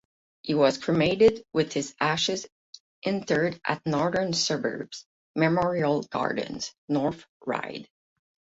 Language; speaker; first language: English; non-native, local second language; French